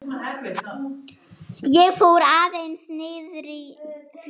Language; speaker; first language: Icelandic; non-native, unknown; German